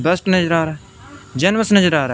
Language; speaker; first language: Hindi; non-native, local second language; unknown